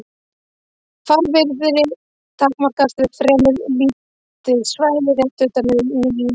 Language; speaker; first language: Icelandic; native; Icelandic